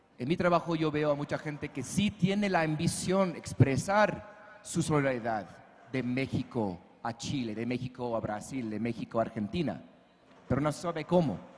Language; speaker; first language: Spanish; non-native, fluent; English